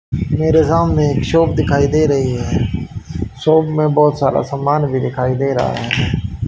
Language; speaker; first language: Hindi; native; Hindi